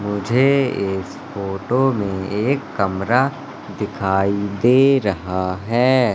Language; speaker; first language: Hindi; native; Hindi